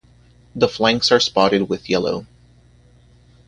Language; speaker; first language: English; native; English